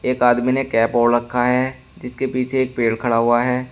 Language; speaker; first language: Hindi; native; Hindi